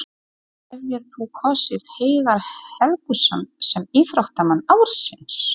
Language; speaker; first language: Icelandic; non-native, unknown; Polish